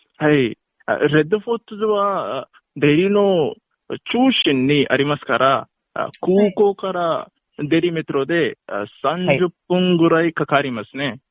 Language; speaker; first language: Japanese; non-native, learner; Hindi